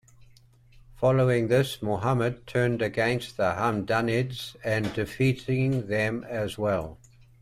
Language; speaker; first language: English; native; English